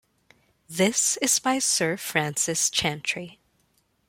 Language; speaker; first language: English; non-native, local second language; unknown